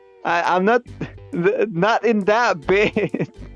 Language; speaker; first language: English; non-native, learner; Spanish